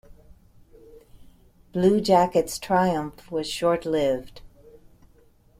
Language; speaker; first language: English; native; English